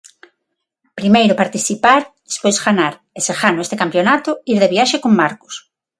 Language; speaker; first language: Galician; non-native, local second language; Spanish